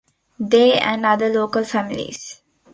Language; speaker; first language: English; non-native, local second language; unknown